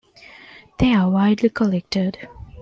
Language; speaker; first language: English; non-native, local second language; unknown